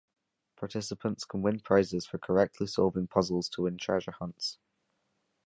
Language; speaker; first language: English; native; English